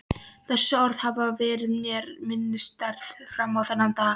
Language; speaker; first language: Icelandic; non-native, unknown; Polish